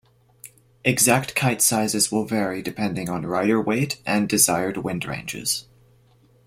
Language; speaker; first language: English; native; English